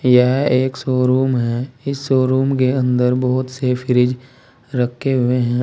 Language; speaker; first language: Hindi; native; Hindi